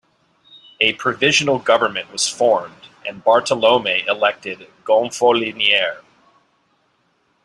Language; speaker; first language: English; native; English